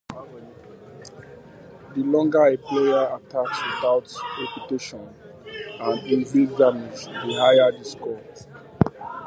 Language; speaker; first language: English; native; English